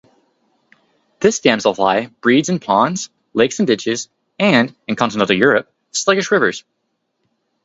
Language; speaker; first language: English; native; English